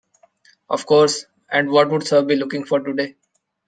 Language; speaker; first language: English; non-native, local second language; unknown